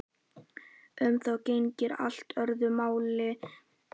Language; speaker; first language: Icelandic; native; Icelandic